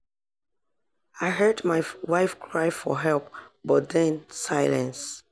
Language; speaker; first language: English; non-native, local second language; Yoruba